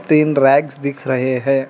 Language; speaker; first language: Hindi; non-native, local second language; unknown